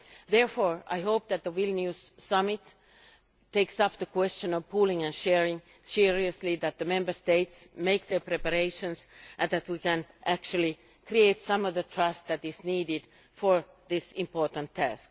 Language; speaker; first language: English; non-native, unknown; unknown